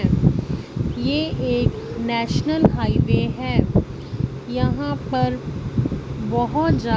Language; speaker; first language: Hindi; non-native, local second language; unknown